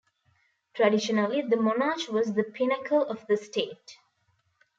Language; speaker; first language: English; non-native, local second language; Tamil